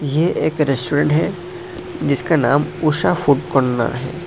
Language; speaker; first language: Hindi; non-native, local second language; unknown